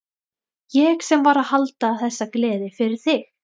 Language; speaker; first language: Icelandic; non-native, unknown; Thai